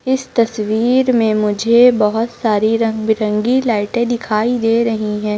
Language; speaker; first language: Hindi; native; Hindi